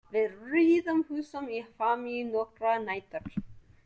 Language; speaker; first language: Icelandic; non-native, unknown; English